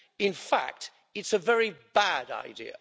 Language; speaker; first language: English; native; English